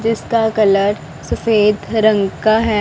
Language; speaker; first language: Hindi; non-native, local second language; Punjabi